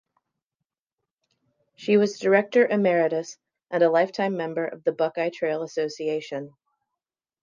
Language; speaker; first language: English; native; English